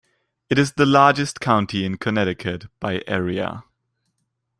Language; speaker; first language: English; non-native, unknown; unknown